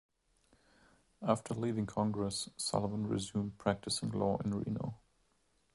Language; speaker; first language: English; non-native, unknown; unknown